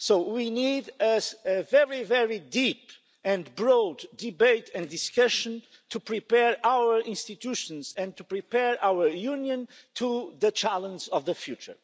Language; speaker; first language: English; non-native, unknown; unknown